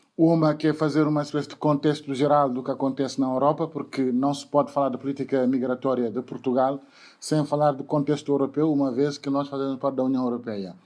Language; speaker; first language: Portuguese; non-native, fluent; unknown